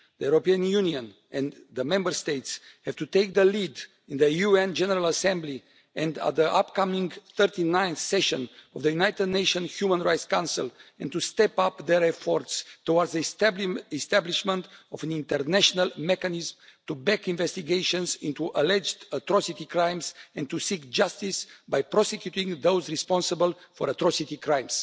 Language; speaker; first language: English; non-native, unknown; Romanian